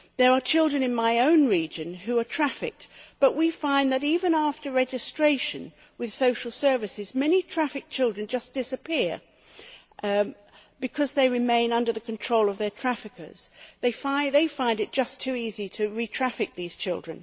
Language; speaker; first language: English; native; English